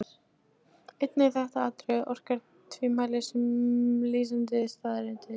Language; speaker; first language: Icelandic; non-native, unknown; Polish